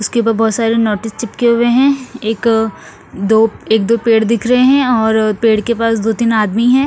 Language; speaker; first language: Hindi; non-native, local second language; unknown